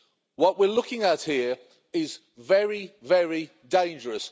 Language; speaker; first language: English; native; English